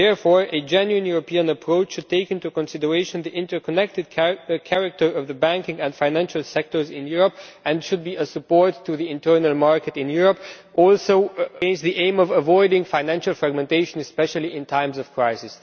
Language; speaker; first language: English; non-native, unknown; Romanian